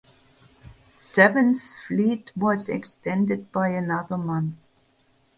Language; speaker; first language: English; non-native, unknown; German